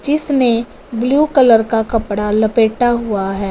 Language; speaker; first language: Hindi; non-native, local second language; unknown